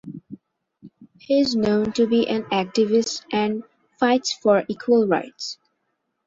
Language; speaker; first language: English; non-native, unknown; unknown